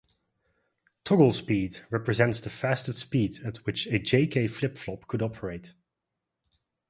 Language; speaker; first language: English; non-native, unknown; Dutch